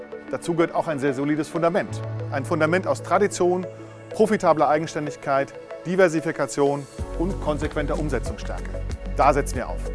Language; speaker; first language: German; native; German